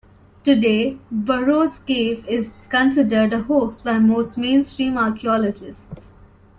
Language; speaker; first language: English; non-native, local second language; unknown